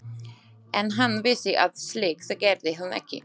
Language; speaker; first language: Icelandic; non-native, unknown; Slovak